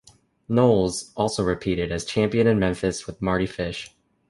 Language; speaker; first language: English; native; English